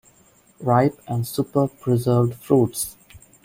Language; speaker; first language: English; non-native, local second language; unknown